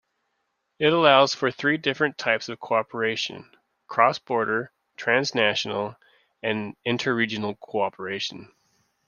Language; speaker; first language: English; native; English